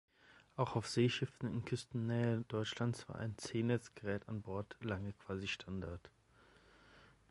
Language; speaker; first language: German; native; German